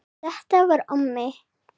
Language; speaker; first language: Icelandic; non-native, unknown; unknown